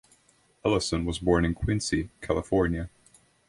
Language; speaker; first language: English; non-native, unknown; Estonian